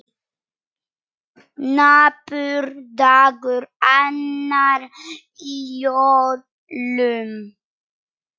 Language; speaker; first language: Icelandic; non-native, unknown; Polish